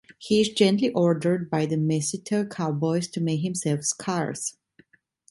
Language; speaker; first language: English; non-native, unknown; Italian